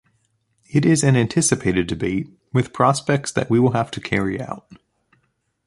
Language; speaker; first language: English; native; English